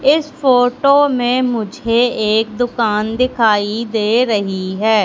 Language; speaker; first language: Hindi; native; Hindi